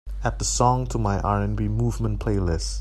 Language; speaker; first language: English; non-native, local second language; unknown